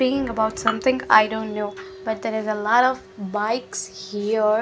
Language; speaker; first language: English; non-native, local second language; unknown